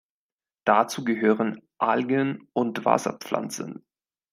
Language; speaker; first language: German; non-native, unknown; Spanish